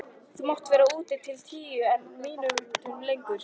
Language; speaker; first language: Icelandic; native; Icelandic